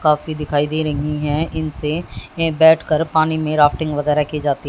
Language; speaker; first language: Hindi; native; Hindi